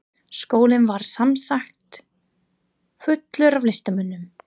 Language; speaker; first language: Icelandic; non-native, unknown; English